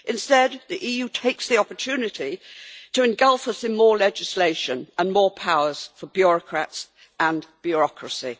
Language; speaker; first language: English; native; English